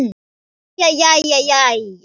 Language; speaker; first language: Icelandic; non-native, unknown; Thai